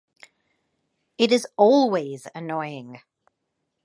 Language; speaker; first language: English; native; English